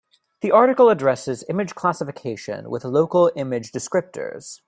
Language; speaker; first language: English; native; English